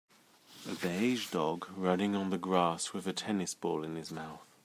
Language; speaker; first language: English; native; English